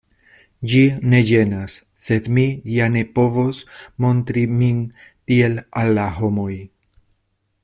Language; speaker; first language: Esperanto; non-native, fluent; Spanish